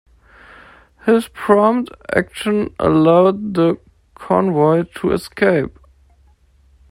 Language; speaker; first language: English; non-native, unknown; German